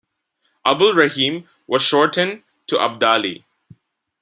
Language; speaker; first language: English; non-native, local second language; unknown